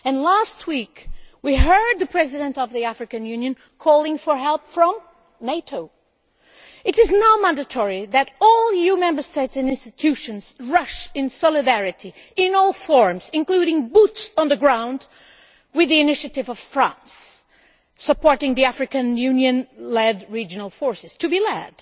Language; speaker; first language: English; non-native, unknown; Portuguese